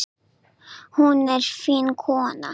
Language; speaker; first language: Icelandic; non-native, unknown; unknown